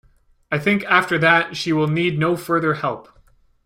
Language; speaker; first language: English; native; English